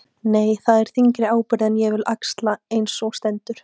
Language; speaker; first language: Icelandic; native; Icelandic